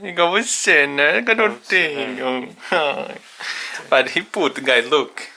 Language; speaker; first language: English; non-native, learner; Portuguese